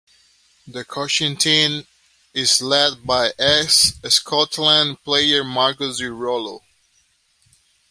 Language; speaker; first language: English; native; English